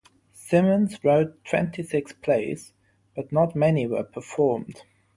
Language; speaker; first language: English; non-native, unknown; German